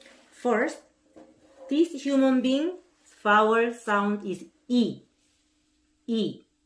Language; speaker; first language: English; non-native, fluent; Korean